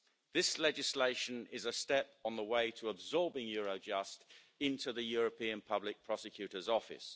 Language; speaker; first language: English; native; English